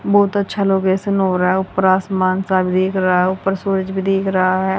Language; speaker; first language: Hindi; native; Hindi